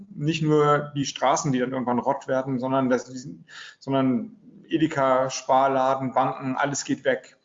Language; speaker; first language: German; native; German